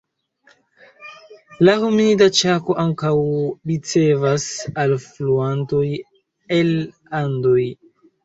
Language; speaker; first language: Esperanto; non-native, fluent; Chinese